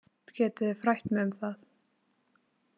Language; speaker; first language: Icelandic; native; Icelandic